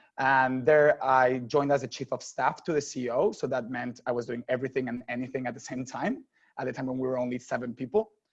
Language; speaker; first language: English; non-native, fluent; Spanish